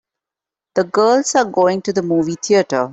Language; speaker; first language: English; non-native, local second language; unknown